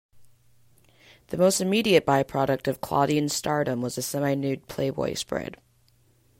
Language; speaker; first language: English; native; English